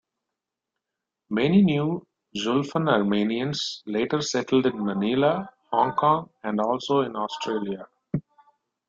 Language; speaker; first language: English; non-native, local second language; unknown